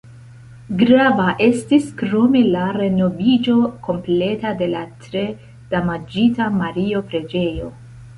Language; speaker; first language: Esperanto; non-native, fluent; Central Kurdish